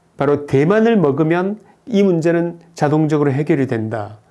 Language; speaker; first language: Korean; native; Korean